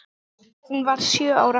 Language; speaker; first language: Icelandic; non-native, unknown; English